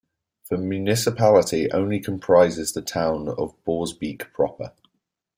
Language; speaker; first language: English; native; English